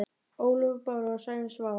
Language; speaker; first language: Icelandic; native; Icelandic